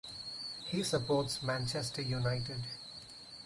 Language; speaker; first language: English; non-native, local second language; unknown